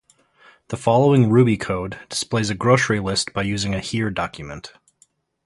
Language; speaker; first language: English; native; English